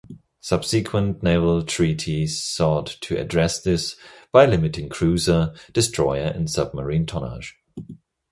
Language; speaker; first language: English; non-native, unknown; German